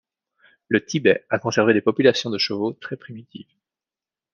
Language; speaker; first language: French; native; French